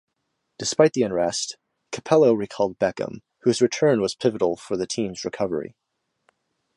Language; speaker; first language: English; native; English